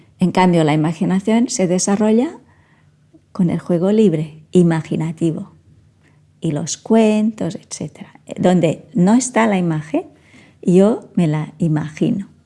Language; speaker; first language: Spanish; non-native, fluent; Portuguese